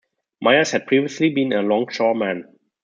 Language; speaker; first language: English; non-native, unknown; German